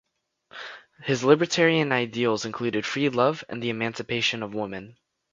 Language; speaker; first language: English; native; English